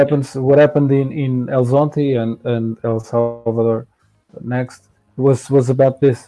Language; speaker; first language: English; non-native, fluent; Portuguese